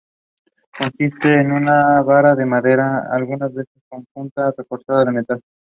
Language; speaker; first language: English; non-native, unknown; Spanish